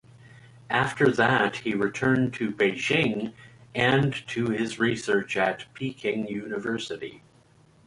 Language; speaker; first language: English; native; English